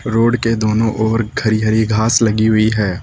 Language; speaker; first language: Hindi; native; Hindi